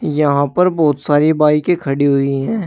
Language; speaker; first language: Hindi; native; Hindi